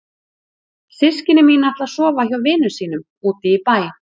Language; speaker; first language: Icelandic; native; Icelandic